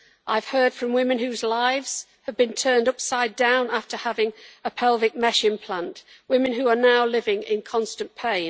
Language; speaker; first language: English; native; English